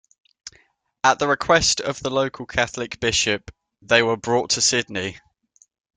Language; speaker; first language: English; native; English